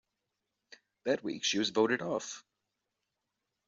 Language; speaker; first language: English; native; English